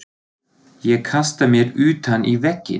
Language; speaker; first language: Icelandic; non-native, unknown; German